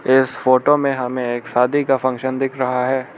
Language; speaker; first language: Hindi; non-native, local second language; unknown